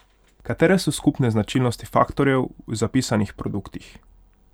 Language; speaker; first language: Slovenian; non-native, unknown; Hungarian